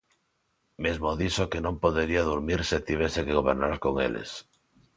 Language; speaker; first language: Galician; non-native, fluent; Spanish